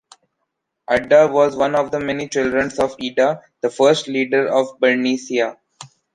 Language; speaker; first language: English; non-native, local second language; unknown